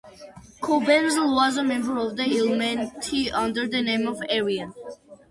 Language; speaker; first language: English; non-native, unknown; Georgian